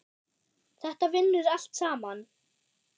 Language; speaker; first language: Icelandic; non-native, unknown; German